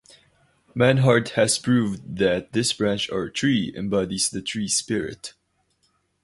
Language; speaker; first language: English; non-native, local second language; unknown